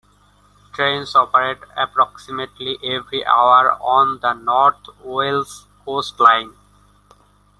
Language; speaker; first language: English; non-native, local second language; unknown